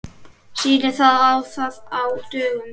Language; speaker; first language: Icelandic; native; Icelandic